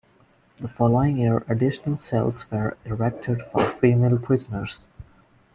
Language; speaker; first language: English; non-native, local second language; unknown